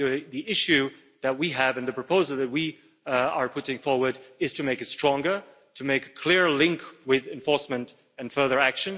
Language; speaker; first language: English; non-native, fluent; Slovak